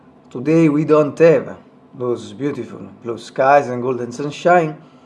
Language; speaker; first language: English; non-native, fluent; Italian